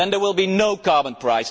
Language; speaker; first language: English; non-native, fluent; Dutch